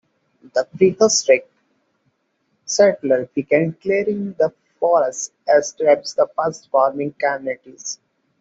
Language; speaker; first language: English; non-native, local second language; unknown